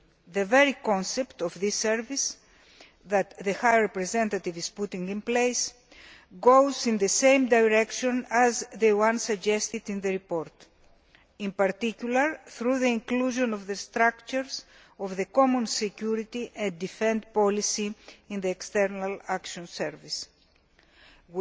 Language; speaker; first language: English; non-native, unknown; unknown